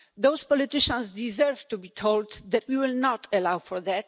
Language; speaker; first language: English; non-native, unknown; Polish